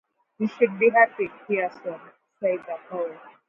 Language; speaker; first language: English; non-native, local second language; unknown